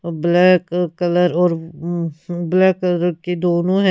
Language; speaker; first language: Hindi; non-native, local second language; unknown